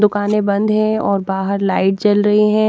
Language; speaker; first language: Hindi; native; Hindi